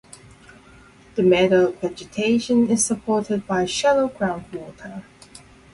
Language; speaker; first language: English; non-native, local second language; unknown